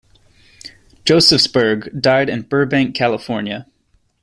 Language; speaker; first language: English; native; English